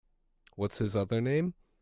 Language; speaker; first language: English; native; English